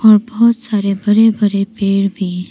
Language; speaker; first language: Hindi; non-native, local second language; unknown